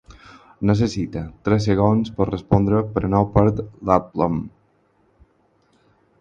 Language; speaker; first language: Catalan; non-native, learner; Spanish